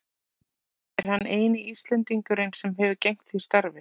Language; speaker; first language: Icelandic; native; Icelandic